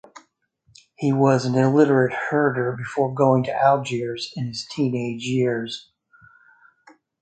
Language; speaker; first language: English; native; English